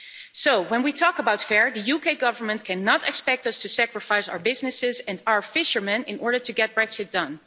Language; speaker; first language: English; non-native, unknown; Dutch